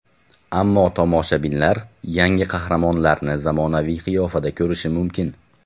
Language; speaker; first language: Uzbek; native; Uzbek